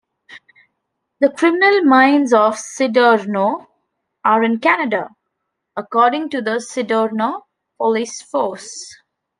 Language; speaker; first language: English; non-native, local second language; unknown